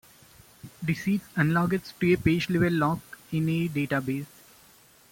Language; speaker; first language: English; non-native, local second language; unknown